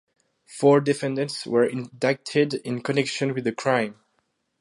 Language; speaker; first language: English; non-native, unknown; French